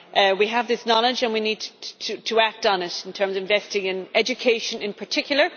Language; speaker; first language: English; native; English